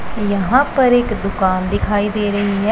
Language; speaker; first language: Hindi; non-native, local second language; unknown